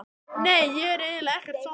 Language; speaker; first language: Icelandic; native; Icelandic